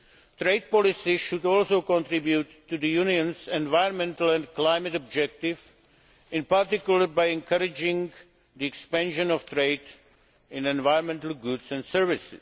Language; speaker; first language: English; native; English